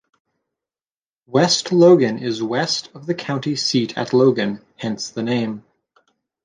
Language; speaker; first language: English; native; English